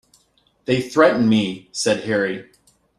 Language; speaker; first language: English; native; English